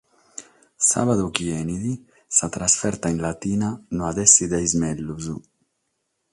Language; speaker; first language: Sardinian; non-native, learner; Catalan